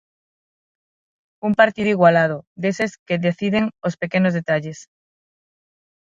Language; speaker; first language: Galician; non-native, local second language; Spanish